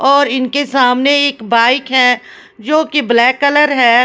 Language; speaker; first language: Hindi; non-native, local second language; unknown